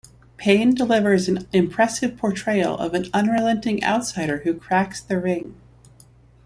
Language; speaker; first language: English; native; English